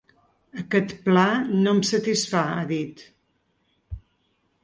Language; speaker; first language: Catalan; native; Catalan